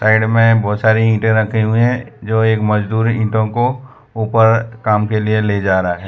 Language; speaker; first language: Hindi; non-native, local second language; Gujarati